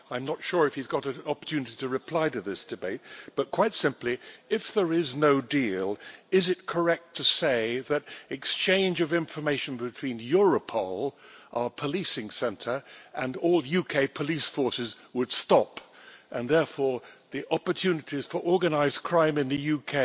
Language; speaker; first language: English; native; English